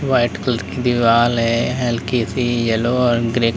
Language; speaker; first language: Hindi; native; Hindi